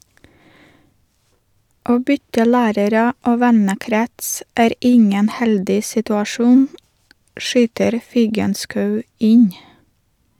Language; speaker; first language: Norwegian; non-native, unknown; Russian